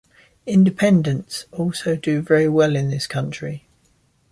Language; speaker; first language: English; native; English